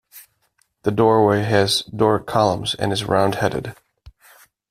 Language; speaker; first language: English; native; English